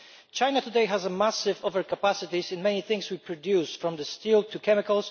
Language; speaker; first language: English; non-native, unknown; Polish